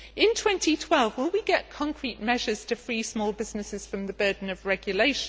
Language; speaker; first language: English; native; English